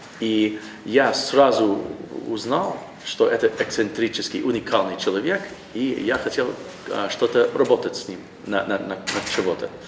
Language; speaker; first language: Russian; non-native, learner; English